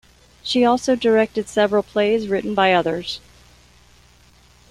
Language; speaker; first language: English; native; English